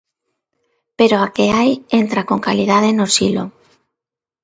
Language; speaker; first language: Galician; non-native, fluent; Spanish